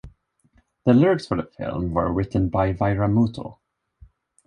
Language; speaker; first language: English; non-native, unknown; Swedish